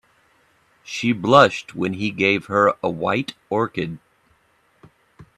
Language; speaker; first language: English; native; English